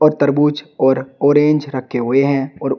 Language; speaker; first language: Hindi; native; Hindi